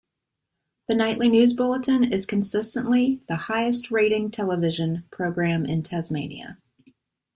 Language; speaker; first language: English; native; English